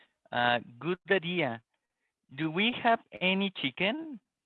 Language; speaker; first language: English; non-native, learner; Spanish